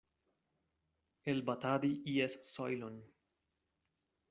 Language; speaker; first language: Esperanto; non-native, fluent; Spanish